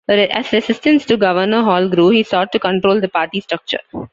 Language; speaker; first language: English; non-native, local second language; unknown